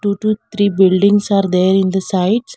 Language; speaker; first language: English; non-native, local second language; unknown